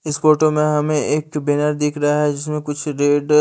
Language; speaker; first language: Hindi; native; Hindi